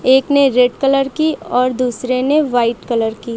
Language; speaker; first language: Hindi; native; Hindi